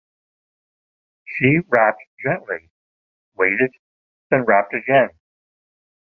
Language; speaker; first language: English; native; English